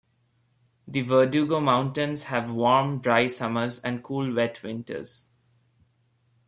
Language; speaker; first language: English; non-native, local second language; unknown